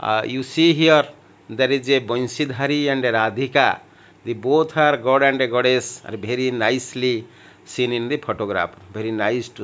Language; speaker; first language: English; non-native, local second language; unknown